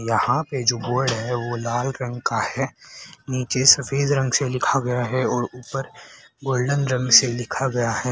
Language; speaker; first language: Hindi; native; Hindi